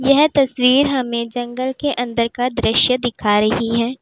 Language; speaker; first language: Hindi; native; Hindi